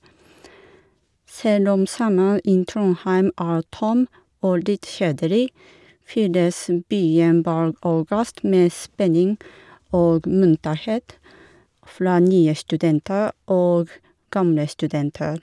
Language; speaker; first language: Norwegian; non-native, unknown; Japanese